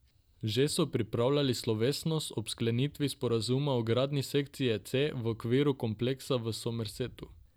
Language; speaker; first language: Slovenian; non-native, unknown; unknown